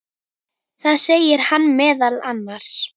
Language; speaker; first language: Icelandic; native; Icelandic